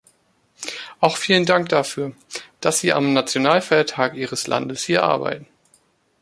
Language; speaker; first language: German; native; German